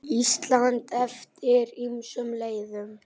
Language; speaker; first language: Icelandic; native; Icelandic